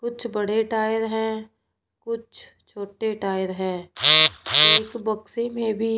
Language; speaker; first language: Hindi; non-native, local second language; Punjabi